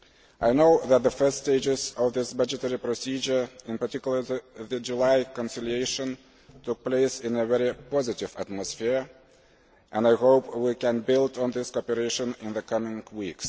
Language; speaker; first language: English; non-native, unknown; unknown